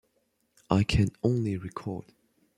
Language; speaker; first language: English; non-native, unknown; French